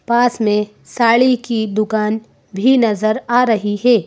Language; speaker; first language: Hindi; native; Hindi